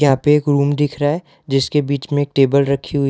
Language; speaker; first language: Hindi; non-native, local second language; Gujarati